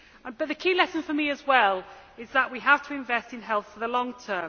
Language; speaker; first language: English; native; English